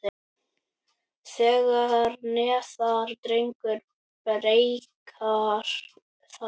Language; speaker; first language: Icelandic; native; Icelandic